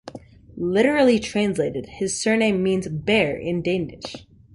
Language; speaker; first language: English; native; English